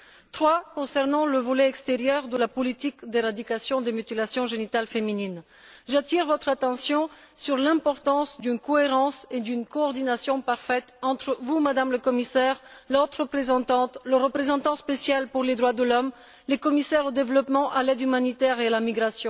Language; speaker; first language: French; non-native, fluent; Bulgarian